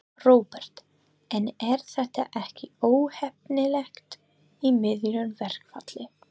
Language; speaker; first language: Icelandic; non-native, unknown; English